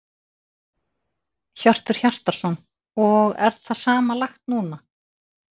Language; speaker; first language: Icelandic; native; Icelandic